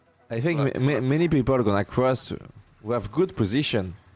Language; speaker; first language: English; non-native, learner; French